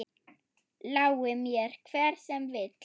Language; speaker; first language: Icelandic; non-native, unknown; German